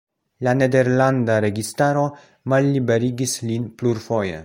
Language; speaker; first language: Esperanto; non-native, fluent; Polish